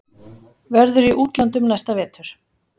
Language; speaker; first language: Icelandic; native; Icelandic